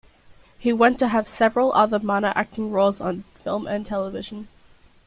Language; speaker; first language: English; native; English